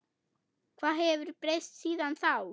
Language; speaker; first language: Icelandic; non-native, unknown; German